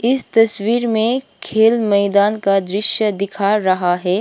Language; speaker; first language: Hindi; non-native, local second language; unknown